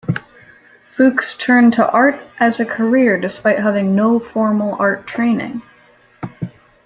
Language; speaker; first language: English; native; English